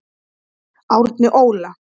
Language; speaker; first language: Icelandic; native; Icelandic